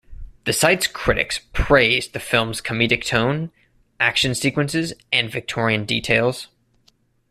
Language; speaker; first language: English; native; English